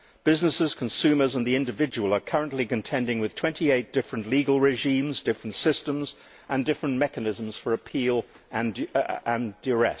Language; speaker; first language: English; native; English